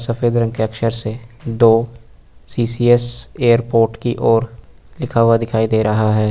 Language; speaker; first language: Hindi; native; Hindi